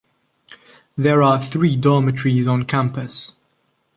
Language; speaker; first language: English; non-native, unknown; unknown